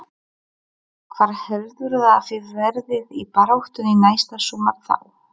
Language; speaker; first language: Icelandic; non-native, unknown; Polish